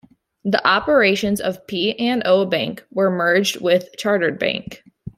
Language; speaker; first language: English; native; English